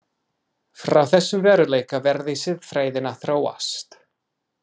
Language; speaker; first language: Icelandic; non-native, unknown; English